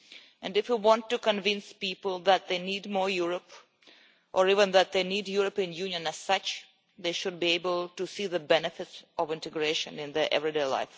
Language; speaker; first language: English; non-native, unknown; Russian